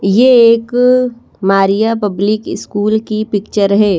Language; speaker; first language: Hindi; native; Hindi